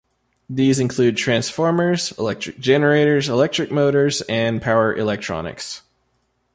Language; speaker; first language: English; native; English